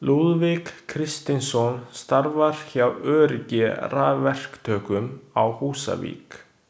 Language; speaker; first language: Icelandic; non-native, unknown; Chinese